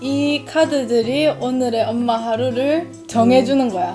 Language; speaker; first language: Korean; early bilingual, other home language; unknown